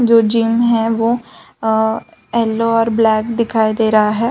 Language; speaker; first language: Hindi; non-native, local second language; Gujarati